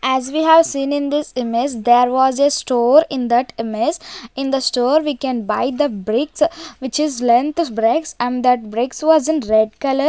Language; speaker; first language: English; non-native, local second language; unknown